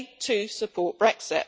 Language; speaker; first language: English; native; English